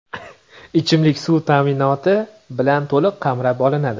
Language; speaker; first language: Uzbek; native; Uzbek